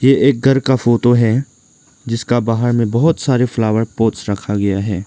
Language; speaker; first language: Hindi; non-native, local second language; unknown